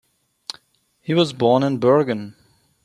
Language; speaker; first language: English; non-native, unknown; German